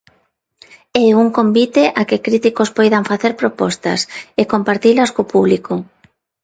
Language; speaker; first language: Galician; non-native, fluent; Spanish